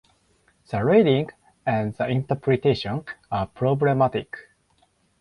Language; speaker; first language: English; non-native, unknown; Japanese